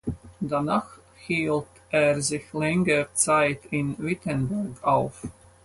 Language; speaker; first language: German; non-native, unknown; Latvian